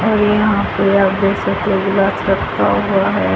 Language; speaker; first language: Hindi; native; Hindi